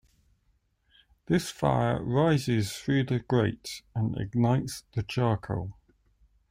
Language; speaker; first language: English; native; English